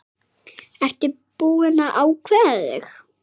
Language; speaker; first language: Icelandic; native; Icelandic